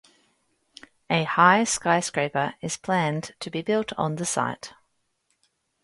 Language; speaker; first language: English; native; English